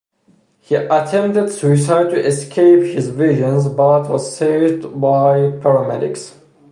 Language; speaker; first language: English; non-native, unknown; Persian